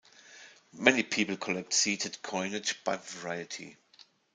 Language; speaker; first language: English; non-native, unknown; German